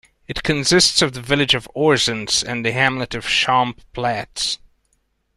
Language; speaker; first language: English; non-native, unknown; Hungarian